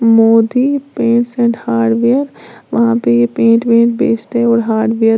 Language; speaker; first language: Hindi; native; Hindi